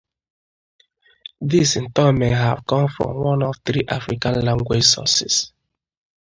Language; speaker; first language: English; non-native, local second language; Igbo